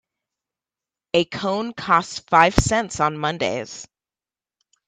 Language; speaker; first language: English; native; English